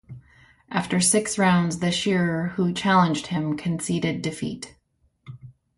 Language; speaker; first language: English; native; English